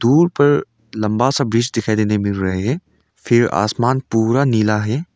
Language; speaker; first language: Hindi; non-native, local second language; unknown